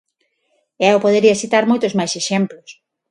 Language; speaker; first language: Galician; non-native, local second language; Spanish